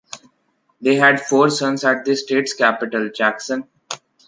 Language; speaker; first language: English; non-native, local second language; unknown